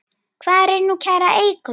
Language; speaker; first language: Icelandic; native; Icelandic